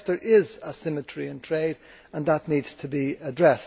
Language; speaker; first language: English; native; English